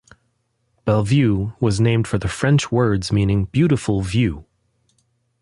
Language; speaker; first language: English; non-native, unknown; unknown